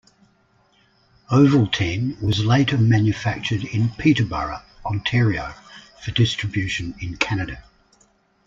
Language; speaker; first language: English; native; English